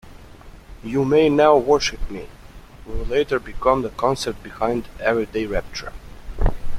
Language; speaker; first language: English; native; English